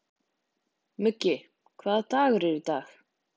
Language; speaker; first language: Icelandic; native; Icelandic